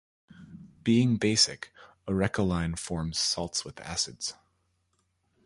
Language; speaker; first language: English; native; English